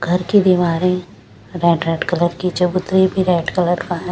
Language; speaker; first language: Hindi; non-native, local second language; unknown